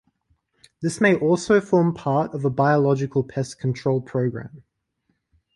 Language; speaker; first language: English; native; English